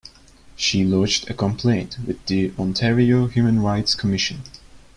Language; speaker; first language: English; non-native, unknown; Turkish